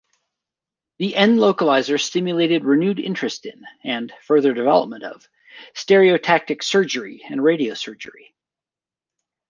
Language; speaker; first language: English; native; English